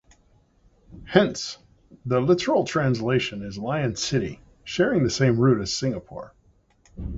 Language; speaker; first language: English; native; English